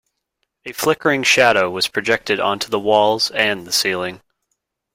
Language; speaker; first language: English; native; English